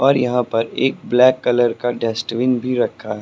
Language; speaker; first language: Hindi; native; Hindi